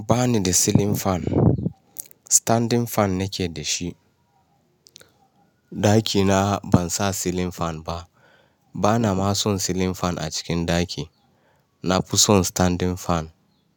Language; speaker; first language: Hausa; non-native, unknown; Yoruba